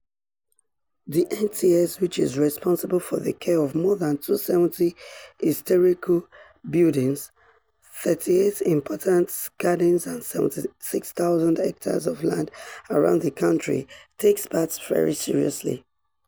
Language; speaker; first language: English; non-native, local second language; Yoruba